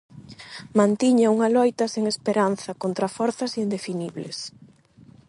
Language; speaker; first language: Galician; non-native, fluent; Spanish